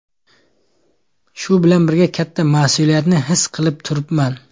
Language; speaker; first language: Uzbek; native; Uzbek